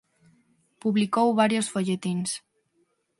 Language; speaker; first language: Galician; non-native, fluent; Spanish